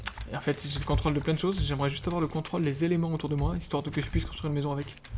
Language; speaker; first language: French; native; French